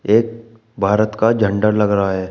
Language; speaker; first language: Hindi; native; Hindi